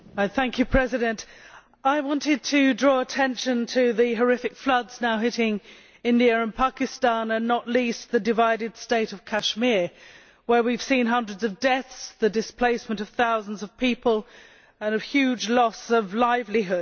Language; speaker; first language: English; native; English